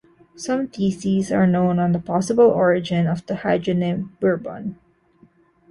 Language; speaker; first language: English; non-native, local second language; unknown